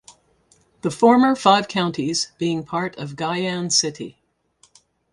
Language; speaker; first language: English; native; English